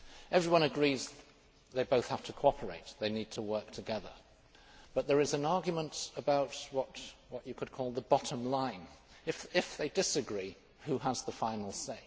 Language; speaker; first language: English; native; English